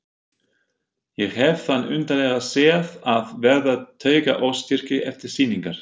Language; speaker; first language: Icelandic; non-native, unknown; German